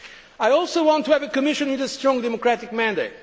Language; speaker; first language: English; non-native, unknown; Portuguese